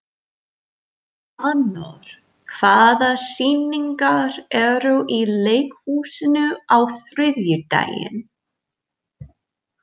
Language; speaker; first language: Icelandic; non-native, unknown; English